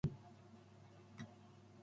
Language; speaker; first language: English; non-native, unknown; Japanese